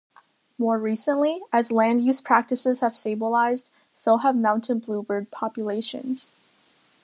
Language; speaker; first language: English; native; English